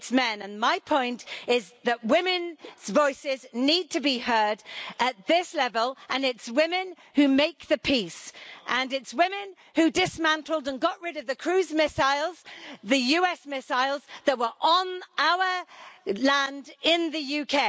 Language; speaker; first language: English; native; English